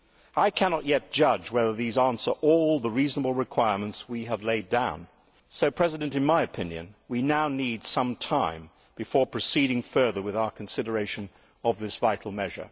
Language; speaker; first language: English; native; English